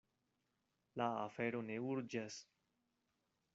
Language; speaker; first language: Esperanto; non-native, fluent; Spanish